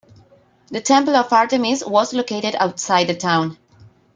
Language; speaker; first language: English; non-native, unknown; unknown